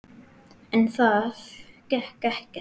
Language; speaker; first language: Icelandic; native; Icelandic